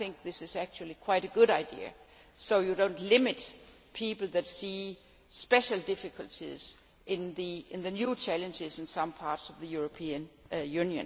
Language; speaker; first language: English; non-native, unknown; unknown